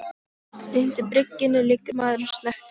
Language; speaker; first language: Icelandic; non-native, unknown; Polish